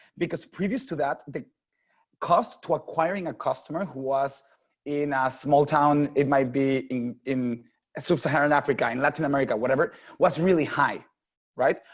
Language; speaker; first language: English; non-native, fluent; Spanish